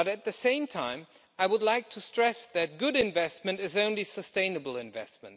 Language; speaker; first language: English; non-native, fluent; German